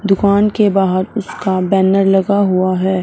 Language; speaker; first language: Hindi; non-native, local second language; Punjabi